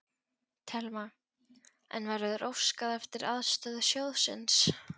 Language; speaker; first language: Icelandic; non-native, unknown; Polish